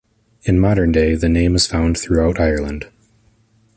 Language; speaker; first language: English; native; English